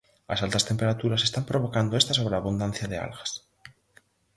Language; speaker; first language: Galician; native; Galician